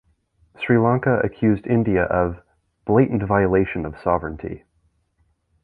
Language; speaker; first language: English; native; English